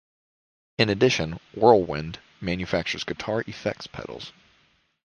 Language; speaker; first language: English; native; English